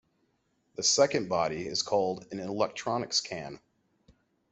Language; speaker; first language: English; native; English